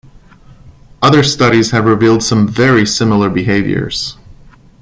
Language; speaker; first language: English; non-native, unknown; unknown